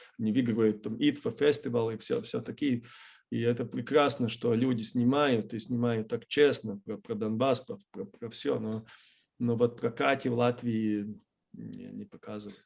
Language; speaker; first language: Russian; non-native, fluent; Latvian